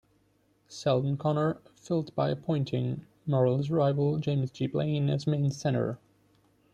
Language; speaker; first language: English; non-native, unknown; German